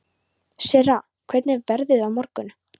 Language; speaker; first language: Icelandic; non-native, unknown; Polish